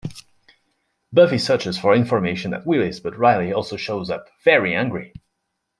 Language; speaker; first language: English; non-native, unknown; French